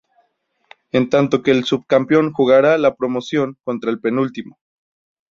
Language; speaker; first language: Spanish; native; Spanish